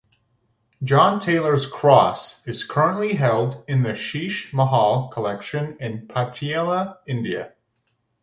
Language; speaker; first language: English; native; English